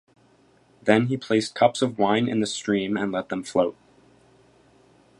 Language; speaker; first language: English; native; English